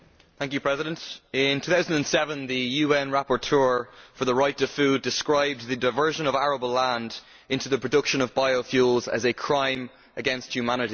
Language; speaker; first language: English; native; English